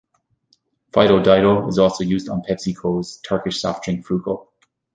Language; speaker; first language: English; native; English